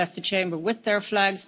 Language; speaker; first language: English; native; English